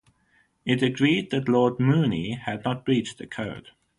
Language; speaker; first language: English; non-native, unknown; German